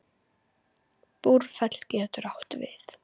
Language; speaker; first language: Icelandic; native; Icelandic